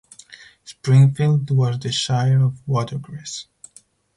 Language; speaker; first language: English; non-native, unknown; Spanish